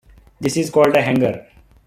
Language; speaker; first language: English; non-native, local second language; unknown